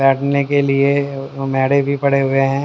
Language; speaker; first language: Hindi; native; Hindi